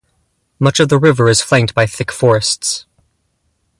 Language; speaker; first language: English; native; English